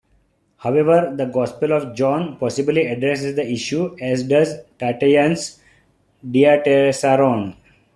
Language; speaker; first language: English; non-native, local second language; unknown